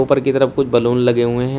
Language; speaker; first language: Hindi; native; Hindi